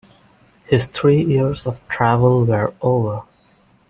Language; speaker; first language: English; non-native, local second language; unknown